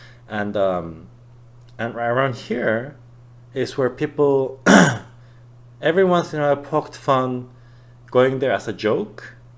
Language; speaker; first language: English; non-native, fluent; Korean